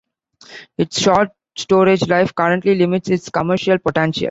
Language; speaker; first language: English; non-native, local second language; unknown